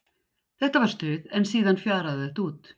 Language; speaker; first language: Icelandic; native; Icelandic